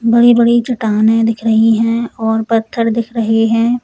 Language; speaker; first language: Hindi; native; Hindi